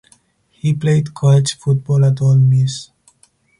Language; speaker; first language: English; non-native, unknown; Spanish